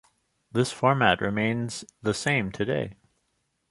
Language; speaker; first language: English; native; English